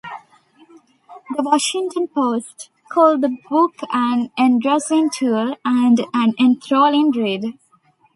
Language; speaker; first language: English; non-native, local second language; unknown